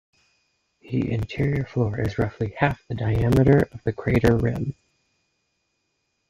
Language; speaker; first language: English; native; English